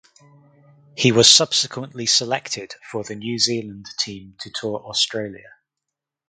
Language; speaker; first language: English; native; English